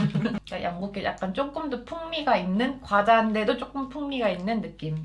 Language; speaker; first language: Korean; native; Korean